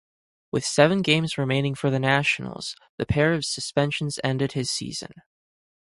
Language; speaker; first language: English; native; English